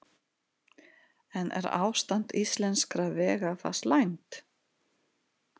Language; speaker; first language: Icelandic; non-native, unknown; Russian